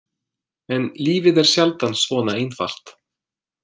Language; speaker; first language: Icelandic; non-native, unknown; English